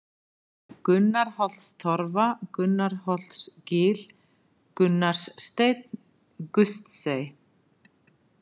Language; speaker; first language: Icelandic; native; Icelandic